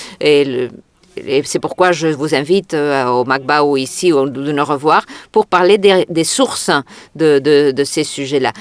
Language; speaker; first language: French; non-native, fluent; Catalan